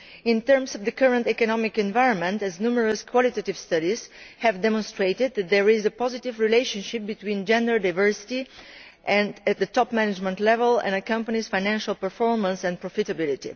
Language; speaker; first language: English; non-native, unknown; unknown